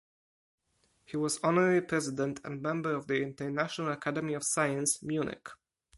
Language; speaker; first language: English; non-native, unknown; Polish